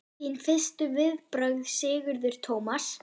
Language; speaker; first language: Icelandic; non-native, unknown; German